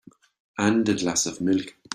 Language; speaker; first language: English; native; English